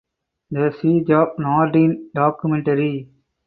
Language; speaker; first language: English; non-native, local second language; Tamil